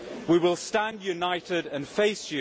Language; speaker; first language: English; native; English